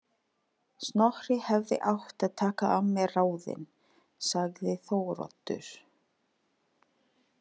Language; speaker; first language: Icelandic; non-native, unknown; Filipino